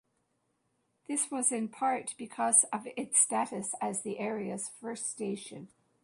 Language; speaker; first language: English; native; English